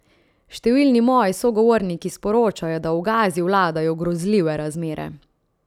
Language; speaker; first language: Slovenian; native; Slovenian